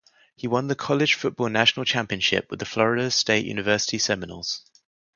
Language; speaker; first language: English; native; English